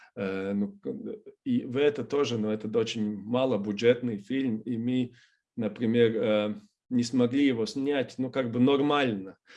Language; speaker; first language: Russian; non-native, fluent; Latvian